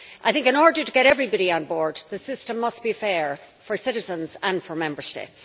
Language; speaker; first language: English; native; English